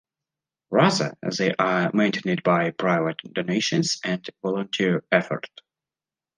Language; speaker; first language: English; non-native, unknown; Belarusian